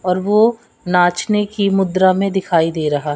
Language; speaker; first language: Hindi; native; Hindi